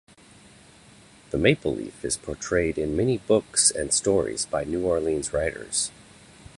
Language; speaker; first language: English; native; English